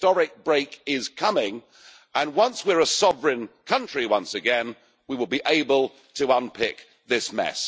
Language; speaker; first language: English; native; English